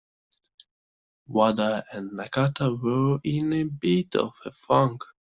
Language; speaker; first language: English; non-native, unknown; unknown